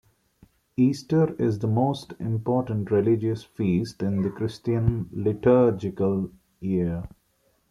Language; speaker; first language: English; non-native, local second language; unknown